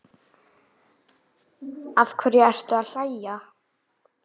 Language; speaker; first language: Icelandic; native; Icelandic